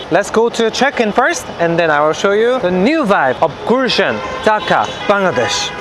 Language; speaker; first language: English; non-native, fluent; Korean